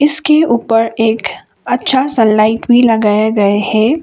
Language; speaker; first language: Hindi; non-native, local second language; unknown